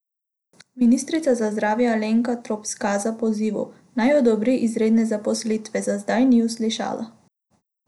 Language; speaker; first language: Slovenian; non-native, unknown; Macedonian